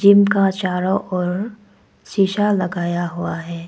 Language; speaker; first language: Hindi; non-native, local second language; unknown